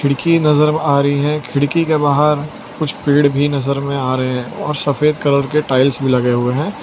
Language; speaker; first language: Hindi; non-native, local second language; Gujarati